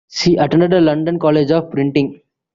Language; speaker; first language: English; non-native, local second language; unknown